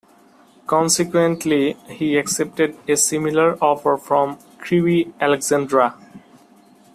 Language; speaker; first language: English; non-native, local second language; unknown